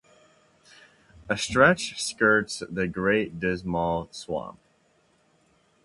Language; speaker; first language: English; native; English